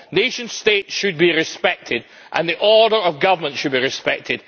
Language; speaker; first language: English; native; English